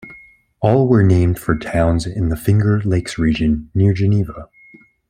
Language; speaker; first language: English; native; English